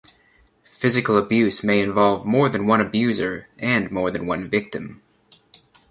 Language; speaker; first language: English; native; English